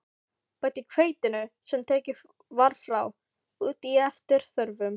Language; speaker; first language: Icelandic; non-native, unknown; Filipino